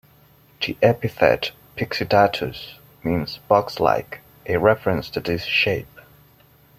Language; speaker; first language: English; non-native, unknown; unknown